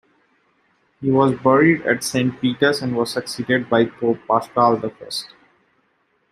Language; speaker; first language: English; non-native, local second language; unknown